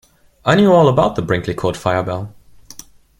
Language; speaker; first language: English; non-native, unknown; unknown